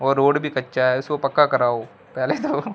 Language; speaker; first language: Hindi; non-native, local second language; Punjabi